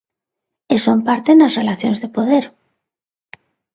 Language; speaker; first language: Galician; non-native, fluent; Spanish